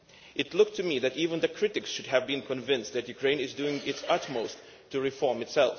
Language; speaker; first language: English; non-native, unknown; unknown